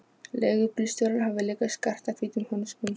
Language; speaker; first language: Icelandic; non-native, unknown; Polish